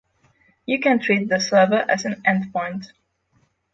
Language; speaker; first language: English; non-native, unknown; Polish